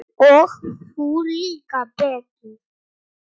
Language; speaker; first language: Icelandic; non-native, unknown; Polish